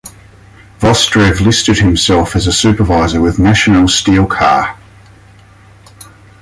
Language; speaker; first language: English; native; English